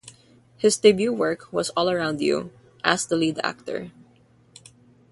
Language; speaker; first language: English; non-native, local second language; Filipino